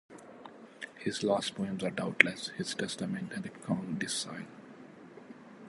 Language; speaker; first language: English; non-native, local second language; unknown